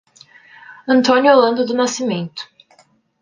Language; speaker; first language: Portuguese; native; Portuguese